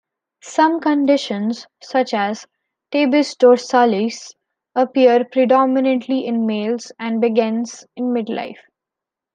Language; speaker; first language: English; non-native, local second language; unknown